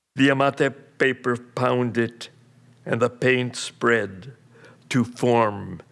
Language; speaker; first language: English; early bilingual, other home language; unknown